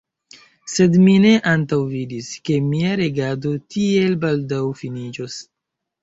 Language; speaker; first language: Esperanto; non-native, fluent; Chinese